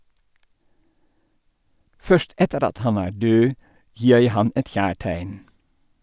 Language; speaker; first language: Norwegian; non-native, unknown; Dutch